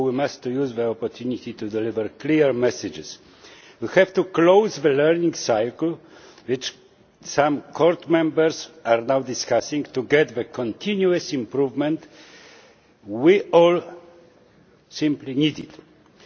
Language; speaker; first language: English; non-native, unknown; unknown